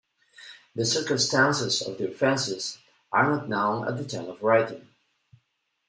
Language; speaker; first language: English; non-native, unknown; Spanish